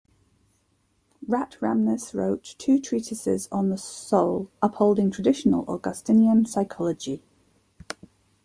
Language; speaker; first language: English; native; English